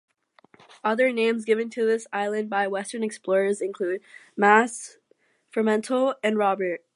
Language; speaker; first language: English; native; English